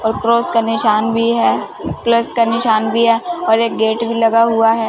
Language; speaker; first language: Hindi; non-native, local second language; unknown